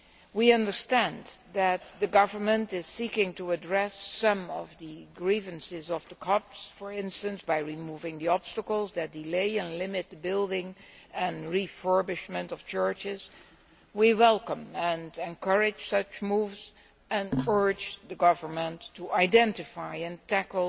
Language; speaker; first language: English; non-native, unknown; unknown